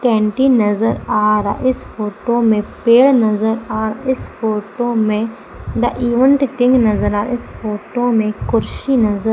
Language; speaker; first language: Hindi; native; Hindi